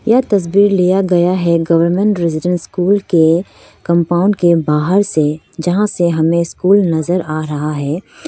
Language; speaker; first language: Hindi; non-native, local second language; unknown